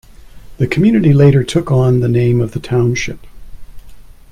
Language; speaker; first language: English; native; English